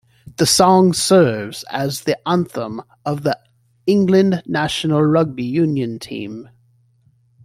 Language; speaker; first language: English; native; English